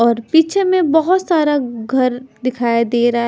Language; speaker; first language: Hindi; non-native, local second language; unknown